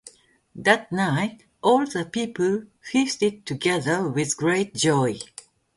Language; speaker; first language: English; non-native, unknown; Japanese